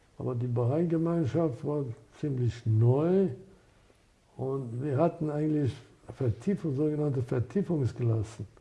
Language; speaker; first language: German; non-native, fluent; Persian